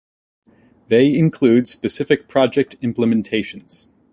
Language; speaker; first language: English; native; English